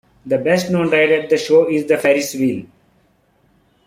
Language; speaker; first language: English; non-native, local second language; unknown